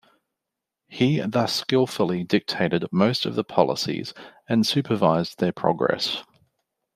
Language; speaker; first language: English; native; English